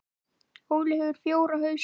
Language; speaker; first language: Icelandic; native; Icelandic